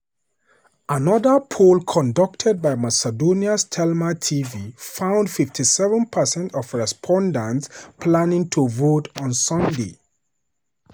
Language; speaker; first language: English; non-native, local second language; Hausa